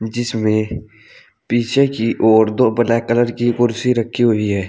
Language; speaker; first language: Hindi; native; Hindi